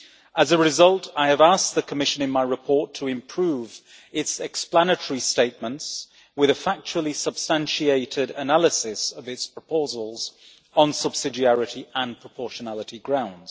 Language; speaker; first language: English; native; English